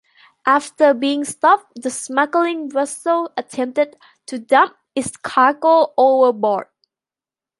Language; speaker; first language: English; non-native, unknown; Thai